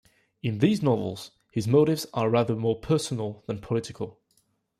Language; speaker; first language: English; non-native, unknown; French